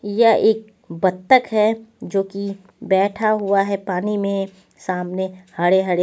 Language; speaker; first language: Hindi; non-native, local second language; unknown